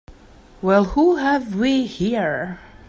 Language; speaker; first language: English; native; English